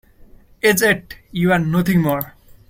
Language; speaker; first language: English; non-native, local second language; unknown